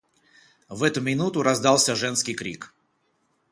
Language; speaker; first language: Russian; non-native, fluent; Georgian